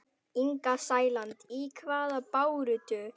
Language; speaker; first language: Icelandic; non-native, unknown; Indonesian